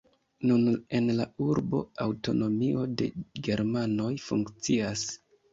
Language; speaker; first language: Esperanto; non-native, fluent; Kinyarwanda